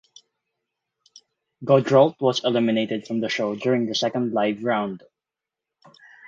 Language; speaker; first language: English; non-native, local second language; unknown